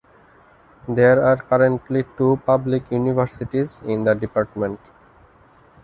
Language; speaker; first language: English; non-native, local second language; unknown